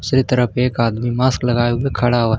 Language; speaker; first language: Hindi; native; Hindi